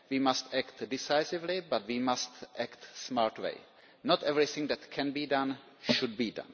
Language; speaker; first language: English; non-native, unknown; Czech